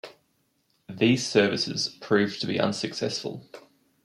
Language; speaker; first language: English; native; English